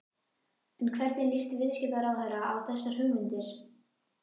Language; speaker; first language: Icelandic; native; Icelandic